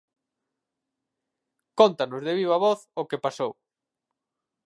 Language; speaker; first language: Galician; native; Galician